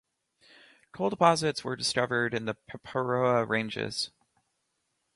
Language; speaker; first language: English; native; English